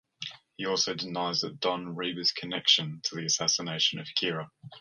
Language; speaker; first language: English; native; English